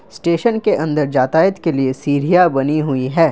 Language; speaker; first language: Hindi; non-native, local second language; Assamese